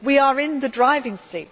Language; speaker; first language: English; native; English